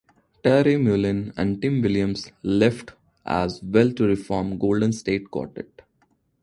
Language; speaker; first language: English; non-native, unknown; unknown